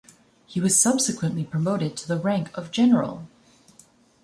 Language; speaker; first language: English; native; English